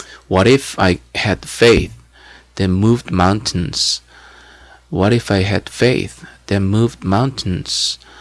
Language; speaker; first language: English; non-native, fluent; Korean